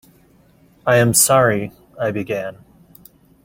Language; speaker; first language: English; native; English